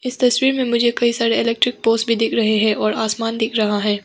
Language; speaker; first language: Hindi; non-native, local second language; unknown